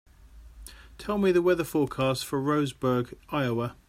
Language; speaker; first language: English; native; English